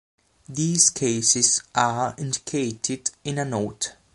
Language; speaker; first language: English; non-native, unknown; Italian